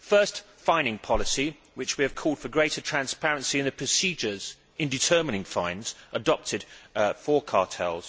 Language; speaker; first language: English; native; English